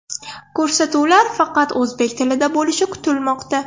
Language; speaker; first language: Uzbek; non-native, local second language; Russian